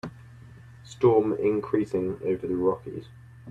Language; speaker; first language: English; native; English